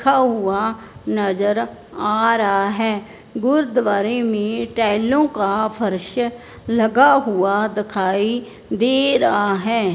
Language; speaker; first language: Hindi; non-native, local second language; Punjabi